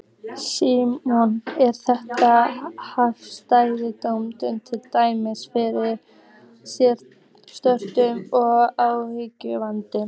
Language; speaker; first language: Icelandic; native; Icelandic